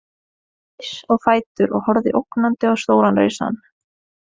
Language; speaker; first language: Icelandic; non-native, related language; Norwegian